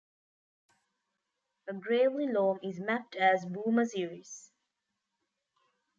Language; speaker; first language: English; non-native, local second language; Tamil